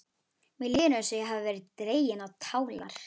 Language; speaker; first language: Icelandic; native; Icelandic